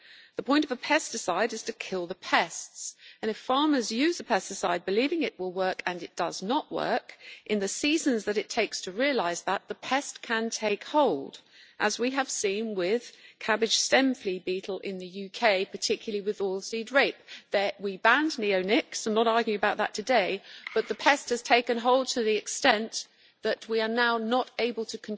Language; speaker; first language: English; native; English